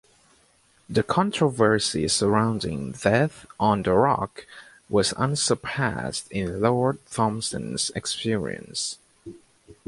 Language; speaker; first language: English; native; English